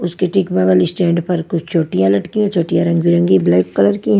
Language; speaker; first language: Hindi; non-native, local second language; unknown